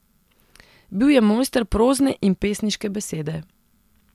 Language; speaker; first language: Slovenian; non-native, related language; Serbian